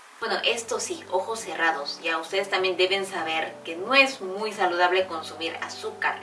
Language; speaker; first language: Spanish; non-native, fluent; Korean